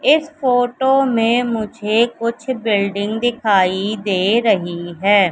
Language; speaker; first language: Hindi; native; Hindi